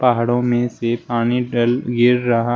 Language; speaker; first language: Hindi; native; Hindi